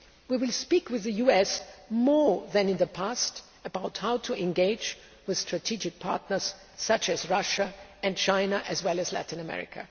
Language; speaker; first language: English; non-native, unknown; German